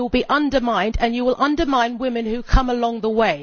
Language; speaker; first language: English; native; English